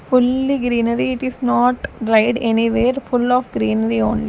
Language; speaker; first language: English; non-native, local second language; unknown